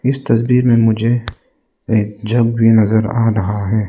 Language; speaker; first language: Hindi; non-native, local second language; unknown